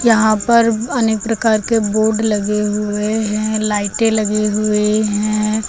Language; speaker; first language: Hindi; native; Hindi